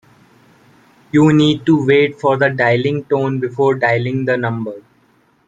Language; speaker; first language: English; non-native, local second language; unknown